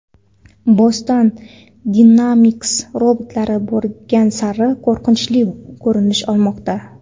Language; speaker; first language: Uzbek; non-native, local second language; Kara-Kalpak